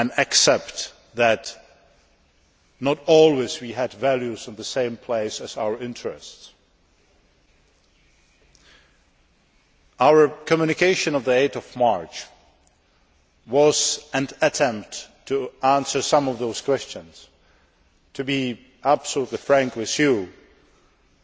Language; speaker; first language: English; non-native, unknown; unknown